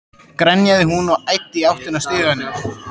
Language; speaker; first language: Icelandic; native; Icelandic